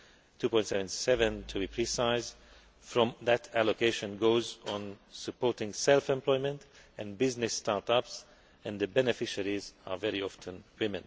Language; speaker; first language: English; non-native, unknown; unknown